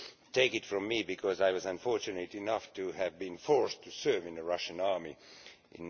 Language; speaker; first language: English; non-native, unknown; Estonian